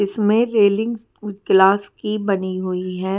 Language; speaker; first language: Hindi; native; Hindi